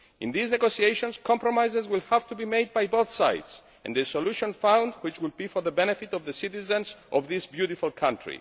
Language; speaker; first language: English; non-native, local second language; Greek